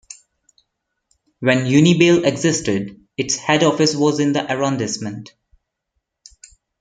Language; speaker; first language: English; non-native, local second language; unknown